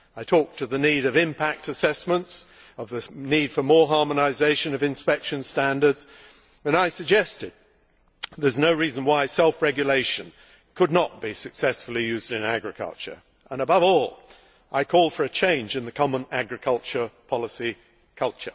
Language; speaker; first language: English; native; English